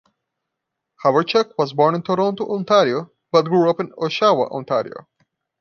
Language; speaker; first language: English; non-native, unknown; Portuguese